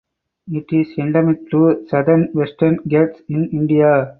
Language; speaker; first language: English; non-native, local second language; Tamil